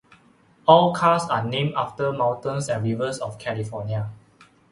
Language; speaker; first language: English; non-native, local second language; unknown